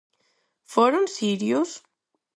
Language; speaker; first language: Galician; non-native, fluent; Spanish